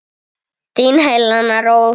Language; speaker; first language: Icelandic; native; Icelandic